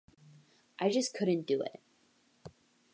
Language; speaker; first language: English; native; English